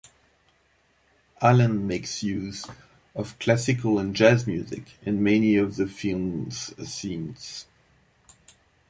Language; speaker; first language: English; non-native, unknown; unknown